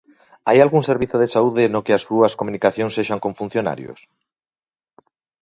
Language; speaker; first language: Galician; native; Galician